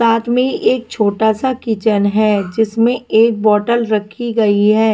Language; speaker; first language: Hindi; non-native, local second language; Punjabi